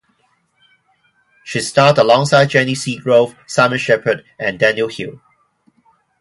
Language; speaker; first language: English; non-native, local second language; Cantonese